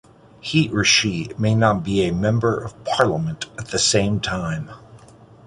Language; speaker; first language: English; native; English